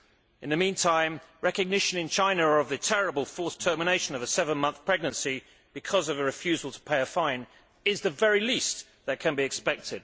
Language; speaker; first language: English; native; English